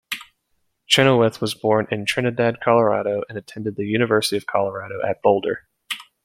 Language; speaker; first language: English; native; English